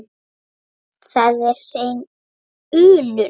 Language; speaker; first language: Icelandic; native; Icelandic